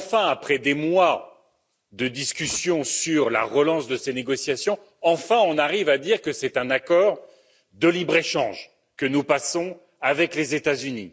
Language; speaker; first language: French; native; French